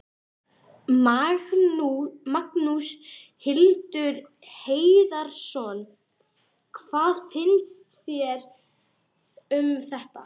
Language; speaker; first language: Icelandic; native; Icelandic